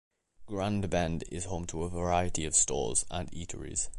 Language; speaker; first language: English; native; English